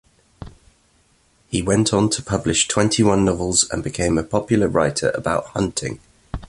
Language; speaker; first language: English; native; English